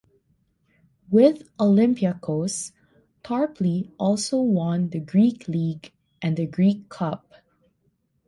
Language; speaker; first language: English; non-native, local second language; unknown